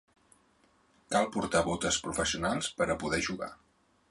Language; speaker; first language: Catalan; native; Catalan